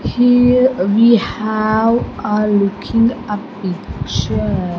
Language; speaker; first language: English; non-native, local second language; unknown